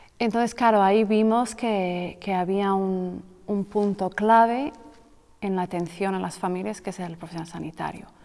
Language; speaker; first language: Spanish; non-native, fluent; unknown